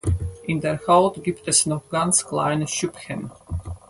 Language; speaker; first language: German; non-native, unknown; Latvian